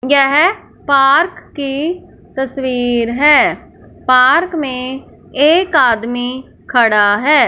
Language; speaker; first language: Hindi; non-native, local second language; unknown